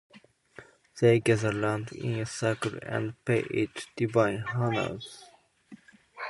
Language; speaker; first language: English; non-native, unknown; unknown